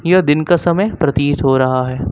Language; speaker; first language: Hindi; native; Hindi